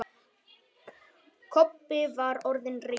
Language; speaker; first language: Icelandic; non-native, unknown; Vietnamese